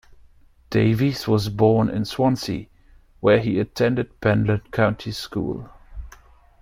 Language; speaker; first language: English; non-native, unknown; German